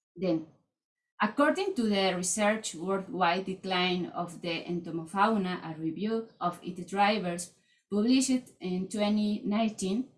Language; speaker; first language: English; non-native, fluent; Spanish